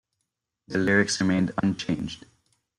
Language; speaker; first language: English; non-native, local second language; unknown